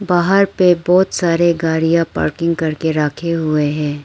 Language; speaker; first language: Hindi; non-native, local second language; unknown